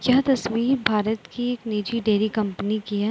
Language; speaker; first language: Hindi; native; Hindi